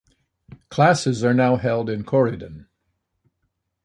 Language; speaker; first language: English; native; English